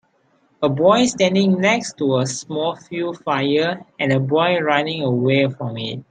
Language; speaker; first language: English; non-native, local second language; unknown